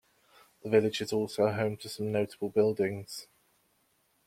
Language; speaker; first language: English; native; English